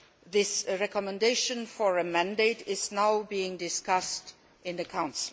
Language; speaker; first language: English; non-native, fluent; Luxembourgish